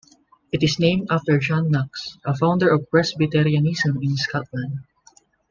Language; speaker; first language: English; non-native, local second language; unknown